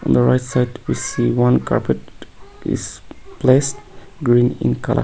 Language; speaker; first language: English; non-native, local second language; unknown